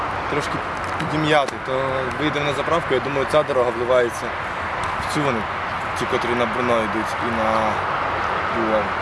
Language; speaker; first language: Ukrainian; native; Ukrainian